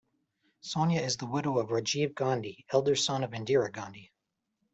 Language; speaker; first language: English; native; English